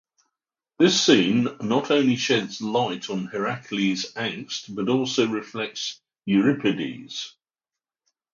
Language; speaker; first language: English; native; English